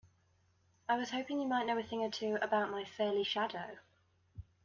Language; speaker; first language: English; native; English